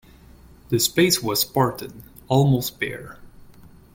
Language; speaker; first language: English; native; English